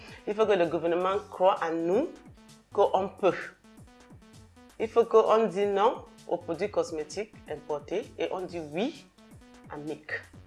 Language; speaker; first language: French; non-native, local second language; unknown